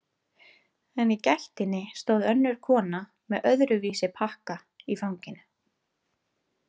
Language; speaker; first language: Icelandic; native; Icelandic